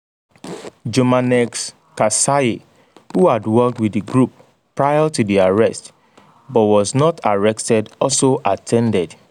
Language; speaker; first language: English; non-native, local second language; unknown